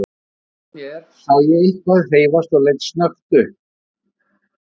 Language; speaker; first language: Icelandic; native; Icelandic